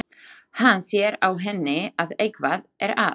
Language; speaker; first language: Icelandic; non-native, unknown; Slovak